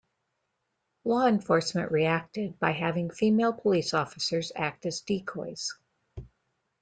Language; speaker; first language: English; native; English